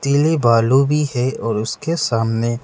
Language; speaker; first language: Hindi; early bilingual, other home language; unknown